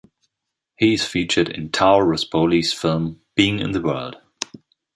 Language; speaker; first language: English; non-native, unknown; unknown